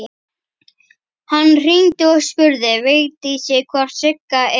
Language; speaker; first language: Icelandic; native; Icelandic